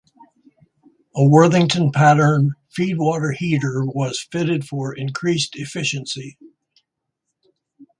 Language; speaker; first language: English; native; English